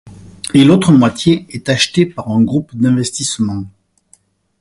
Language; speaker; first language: French; native; French